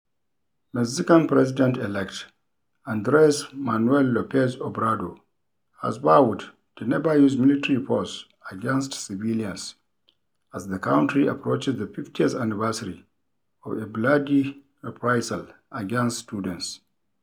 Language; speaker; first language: English; non-native, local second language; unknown